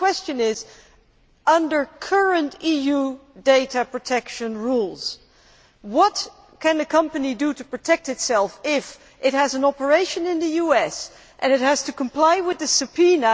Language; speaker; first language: English; non-native, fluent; Dutch